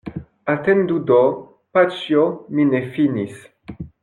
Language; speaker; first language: Esperanto; non-native, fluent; French